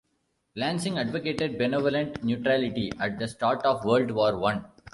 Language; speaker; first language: English; non-native, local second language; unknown